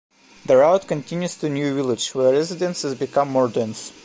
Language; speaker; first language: English; non-native, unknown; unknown